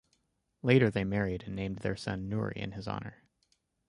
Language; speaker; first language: English; native; English